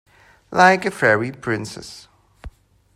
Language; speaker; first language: English; non-native, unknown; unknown